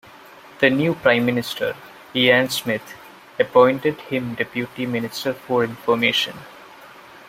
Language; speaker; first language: English; non-native, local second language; Malayalam